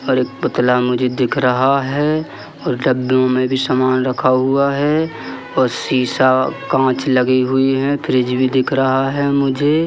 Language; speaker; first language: Hindi; native; Hindi